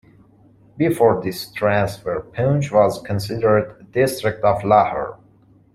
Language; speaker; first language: English; non-native, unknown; Persian